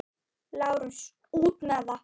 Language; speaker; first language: Icelandic; native; Icelandic